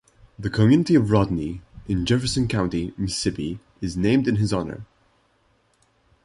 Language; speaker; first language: English; non-native, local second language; Maltese